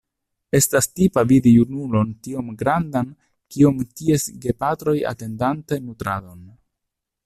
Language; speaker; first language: Esperanto; non-native, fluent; Italian